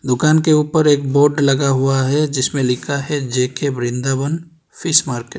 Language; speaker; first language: Hindi; non-native, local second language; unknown